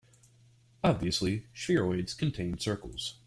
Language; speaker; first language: English; native; English